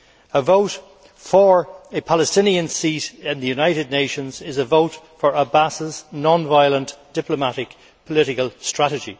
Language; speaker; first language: English; native; English